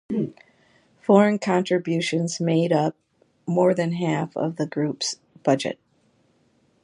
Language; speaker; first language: English; native; English